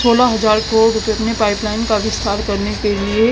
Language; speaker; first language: Hindi; native; Hindi